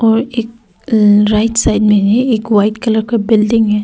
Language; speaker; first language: Hindi; non-native, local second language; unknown